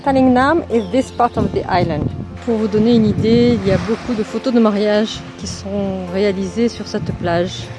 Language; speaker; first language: French; native; French